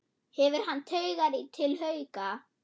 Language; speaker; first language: Icelandic; non-native, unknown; German